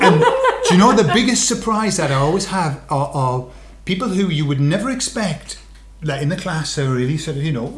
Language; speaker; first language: English; native; English